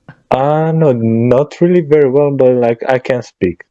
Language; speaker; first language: English; non-native, fluent; Romanian